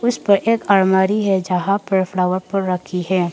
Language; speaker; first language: Hindi; non-native, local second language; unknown